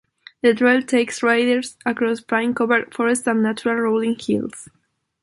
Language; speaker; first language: English; non-native, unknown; Spanish